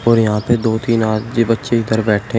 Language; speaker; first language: Hindi; native; Hindi